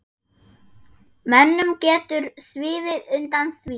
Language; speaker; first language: Icelandic; non-native, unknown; German